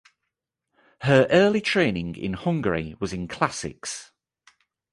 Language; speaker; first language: English; native; English